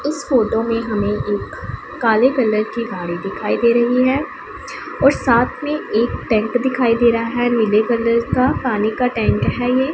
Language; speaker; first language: Hindi; non-native, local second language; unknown